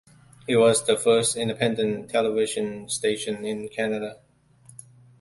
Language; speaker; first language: English; non-native, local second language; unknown